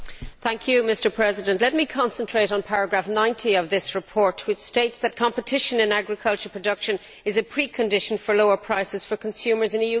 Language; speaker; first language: English; native; English